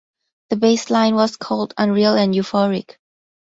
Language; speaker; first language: English; non-native, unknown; Thai